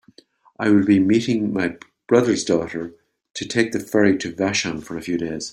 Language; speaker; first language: English; native; English